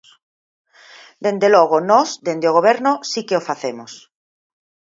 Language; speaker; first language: Galician; native; Galician